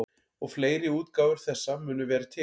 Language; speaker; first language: Icelandic; native; Icelandic